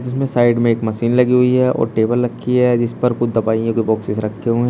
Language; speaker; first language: Hindi; native; Hindi